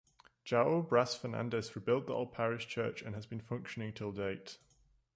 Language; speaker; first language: English; native; English